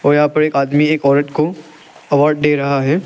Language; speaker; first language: Hindi; non-native, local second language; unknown